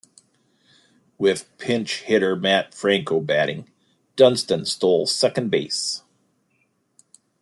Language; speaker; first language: English; native; English